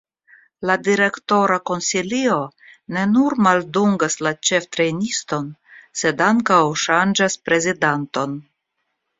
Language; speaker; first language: Esperanto; non-native, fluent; Russian